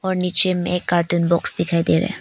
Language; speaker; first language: Hindi; non-native, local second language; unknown